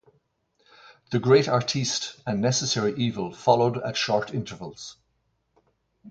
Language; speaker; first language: English; native; English